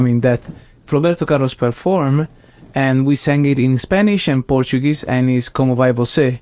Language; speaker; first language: English; non-native, fluent; Italian